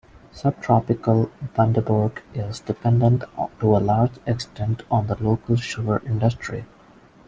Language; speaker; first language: English; non-native, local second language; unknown